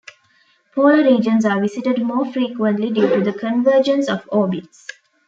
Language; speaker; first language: English; non-native, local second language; Tamil